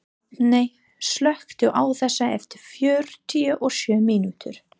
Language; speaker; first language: Icelandic; non-native, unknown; English